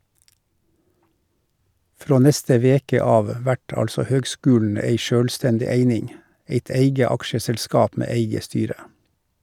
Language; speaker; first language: Norwegian; native; Norwegian